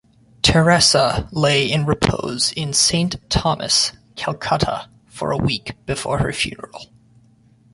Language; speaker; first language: English; native; English